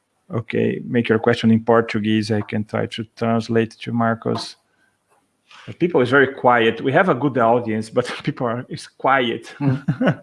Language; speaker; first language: English; non-native, fluent; Portuguese